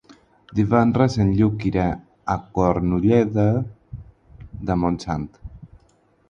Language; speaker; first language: Catalan; non-native, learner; Spanish